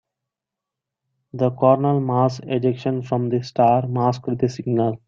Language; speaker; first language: English; non-native, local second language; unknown